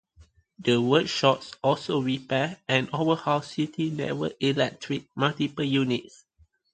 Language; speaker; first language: English; non-native, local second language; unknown